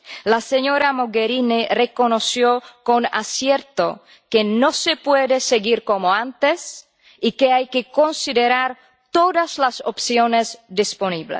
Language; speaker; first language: Spanish; non-native, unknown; Czech